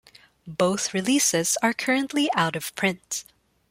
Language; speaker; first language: English; non-native, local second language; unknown